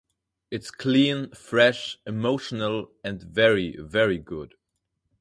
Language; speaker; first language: English; non-native, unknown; German